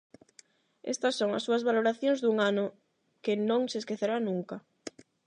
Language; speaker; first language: Galician; non-native, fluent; Spanish